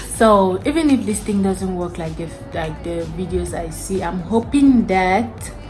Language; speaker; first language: English; non-native, local second language; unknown